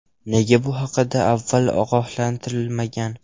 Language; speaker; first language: Uzbek; non-native, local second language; Russian